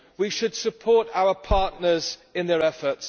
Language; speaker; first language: English; non-native, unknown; German